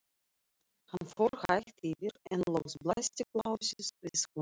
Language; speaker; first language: Icelandic; non-native, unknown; Russian